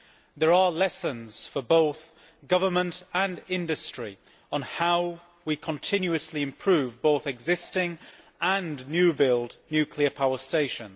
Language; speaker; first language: English; native; English